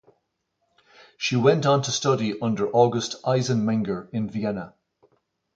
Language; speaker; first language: English; native; English